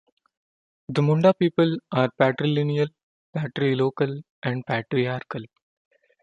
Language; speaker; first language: English; non-native, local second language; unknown